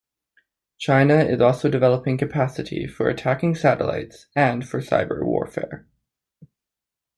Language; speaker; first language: English; native; English